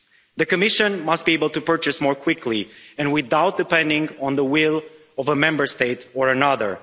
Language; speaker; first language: English; non-native, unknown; Romanian